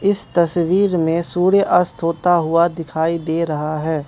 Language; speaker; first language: Hindi; non-native, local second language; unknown